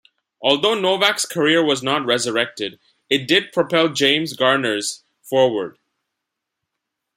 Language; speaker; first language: English; non-native, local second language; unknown